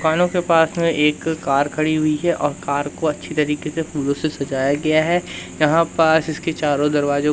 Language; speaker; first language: Hindi; native; Hindi